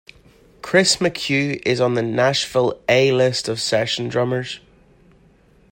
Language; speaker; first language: English; native; English